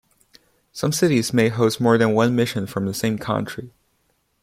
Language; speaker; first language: English; non-native, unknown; Chinese